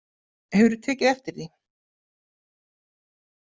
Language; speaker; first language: Icelandic; native; Icelandic